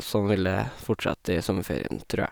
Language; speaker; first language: Norwegian; native; Norwegian